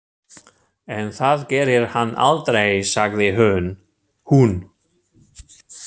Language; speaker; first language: Icelandic; non-native, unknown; German